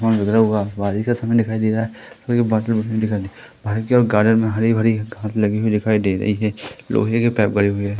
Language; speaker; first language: Hindi; native; Hindi